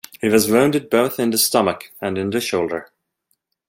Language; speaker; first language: English; non-native, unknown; Swedish